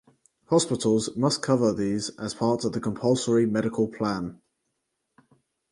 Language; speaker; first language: English; native; English